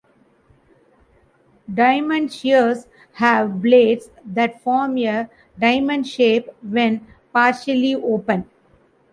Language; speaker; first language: English; non-native, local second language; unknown